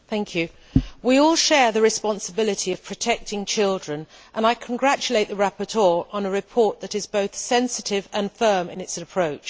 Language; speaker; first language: English; native; English